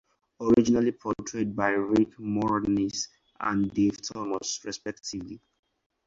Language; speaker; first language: English; non-native, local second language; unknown